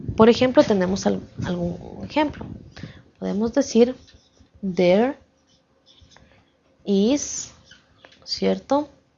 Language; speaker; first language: Spanish; native; Spanish